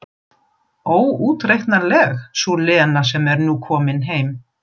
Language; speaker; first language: Icelandic; non-native, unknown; German